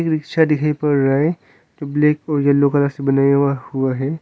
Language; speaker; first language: Hindi; non-native, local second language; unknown